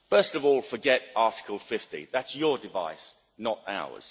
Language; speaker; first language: English; native; English